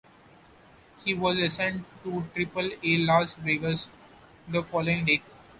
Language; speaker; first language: English; non-native, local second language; Marathi